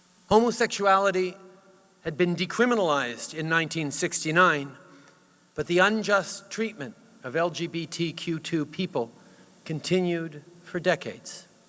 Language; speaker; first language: English; early bilingual, other home language; French